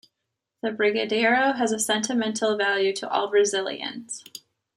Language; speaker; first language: English; native; English